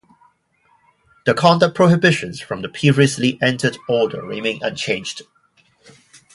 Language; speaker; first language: English; non-native, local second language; Cantonese